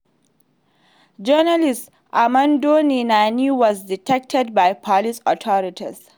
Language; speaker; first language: English; non-native, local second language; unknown